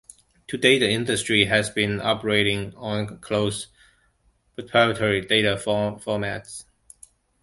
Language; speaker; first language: English; non-native, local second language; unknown